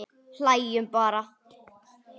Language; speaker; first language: Icelandic; native; Icelandic